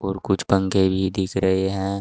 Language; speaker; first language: Hindi; native; Hindi